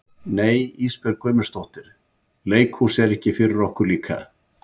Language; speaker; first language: Icelandic; native; Icelandic